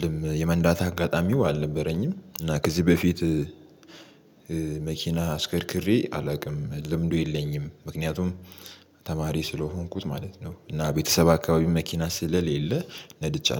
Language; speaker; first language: Amharic; native; Amharic